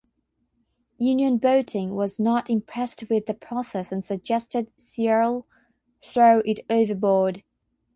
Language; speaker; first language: English; non-native, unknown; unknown